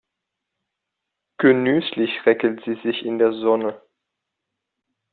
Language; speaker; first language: German; non-native, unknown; French